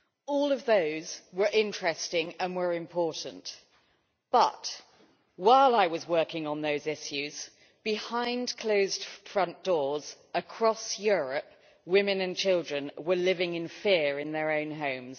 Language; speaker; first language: English; native; English